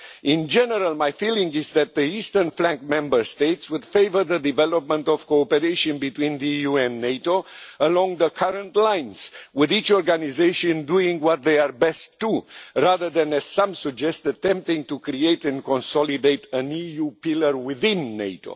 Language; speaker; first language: English; non-native, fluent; Romanian